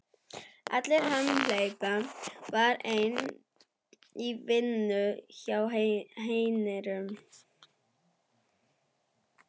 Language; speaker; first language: Icelandic; non-native, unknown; German